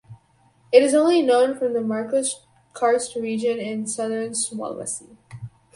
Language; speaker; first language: English; native; English